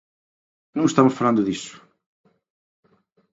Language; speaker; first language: Galician; native; Galician